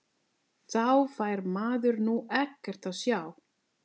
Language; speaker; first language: Icelandic; non-native, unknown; Italian